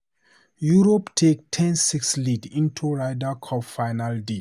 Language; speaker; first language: English; non-native, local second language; Hausa